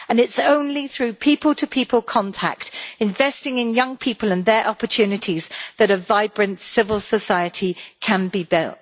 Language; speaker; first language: English; native; English